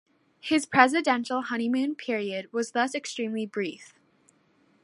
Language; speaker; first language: English; native; English